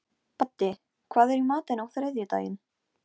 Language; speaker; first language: Icelandic; non-native, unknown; Polish